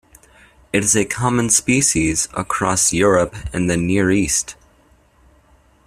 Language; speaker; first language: English; native; English